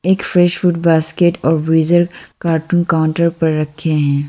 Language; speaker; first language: Hindi; non-native, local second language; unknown